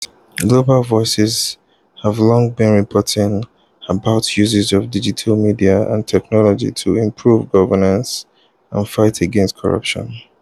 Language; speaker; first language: English; non-native, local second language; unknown